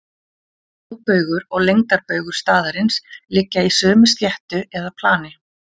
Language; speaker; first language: Icelandic; native; Icelandic